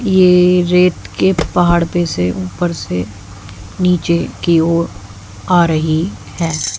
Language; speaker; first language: Hindi; native; Hindi